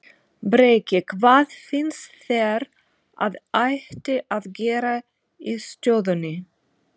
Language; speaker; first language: Icelandic; non-native, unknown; Russian